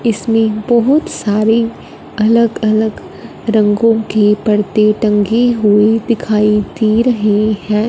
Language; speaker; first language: Hindi; non-native, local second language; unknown